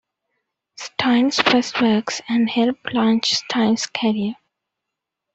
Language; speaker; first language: English; non-native, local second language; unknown